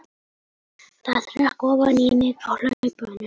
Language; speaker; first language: Icelandic; non-native, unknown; Polish